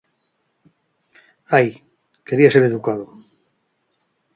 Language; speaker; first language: Galician; native; Galician